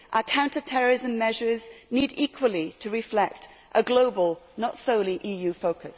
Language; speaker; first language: English; native; English